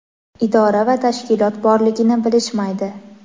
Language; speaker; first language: Uzbek; native; Uzbek